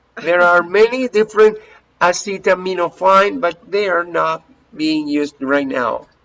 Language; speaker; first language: English; non-native, fluent; Spanish